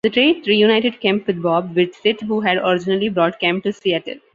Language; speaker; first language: English; non-native, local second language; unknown